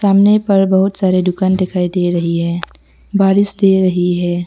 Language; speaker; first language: Hindi; non-native, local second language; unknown